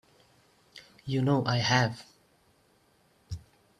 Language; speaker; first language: English; non-native, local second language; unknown